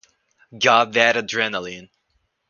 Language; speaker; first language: English; non-native, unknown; Portuguese